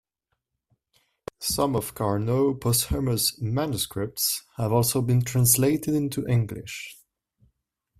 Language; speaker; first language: English; non-native, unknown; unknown